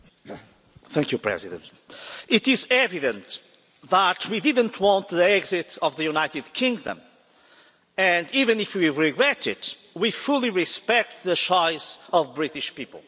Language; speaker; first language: English; non-native, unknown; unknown